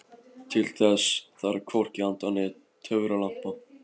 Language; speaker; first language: Icelandic; non-native, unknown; Polish